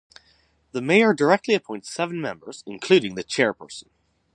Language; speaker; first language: English; native; English